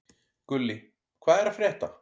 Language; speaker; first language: Icelandic; native; Icelandic